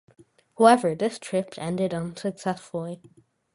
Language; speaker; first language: English; native; English